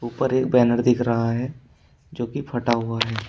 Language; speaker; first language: Hindi; native; Hindi